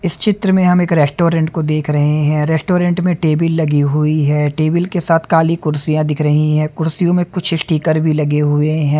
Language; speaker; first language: Hindi; native; Hindi